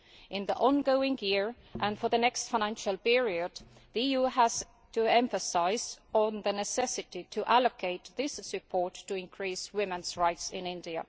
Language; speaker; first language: English; non-native, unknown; Estonian